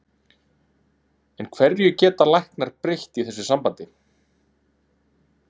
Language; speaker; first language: Icelandic; native; Icelandic